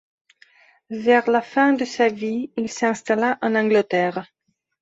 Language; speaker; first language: French; non-native, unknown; Belarusian